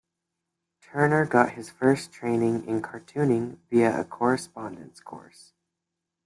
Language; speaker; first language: English; native; English